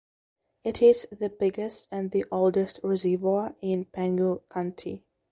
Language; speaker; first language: English; non-native, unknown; Belarusian